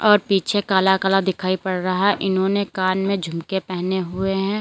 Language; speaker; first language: Hindi; native; Hindi